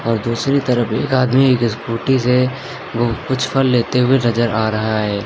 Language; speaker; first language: Hindi; native; Hindi